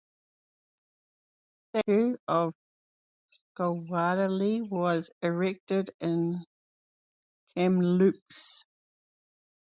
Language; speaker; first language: English; native; English